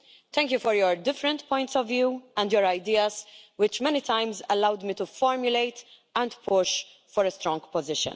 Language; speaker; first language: English; non-native, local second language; Maltese